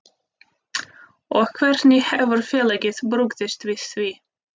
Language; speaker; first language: Icelandic; non-native, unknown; Russian